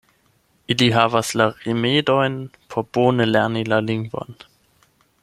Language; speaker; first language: Esperanto; non-native, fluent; German